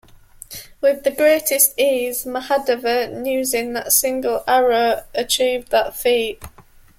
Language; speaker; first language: English; native; English